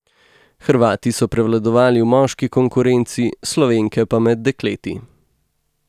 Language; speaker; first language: Slovenian; native; Slovenian